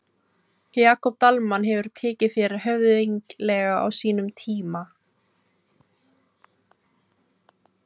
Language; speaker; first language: Icelandic; non-native, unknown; Filipino